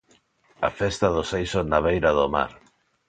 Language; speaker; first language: Galician; non-native, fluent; Spanish